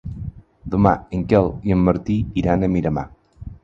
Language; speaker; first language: Catalan; non-native, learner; Spanish